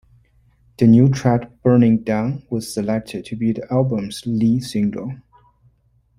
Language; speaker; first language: English; non-native, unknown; Chinese